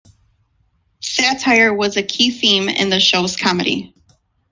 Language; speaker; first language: English; non-native, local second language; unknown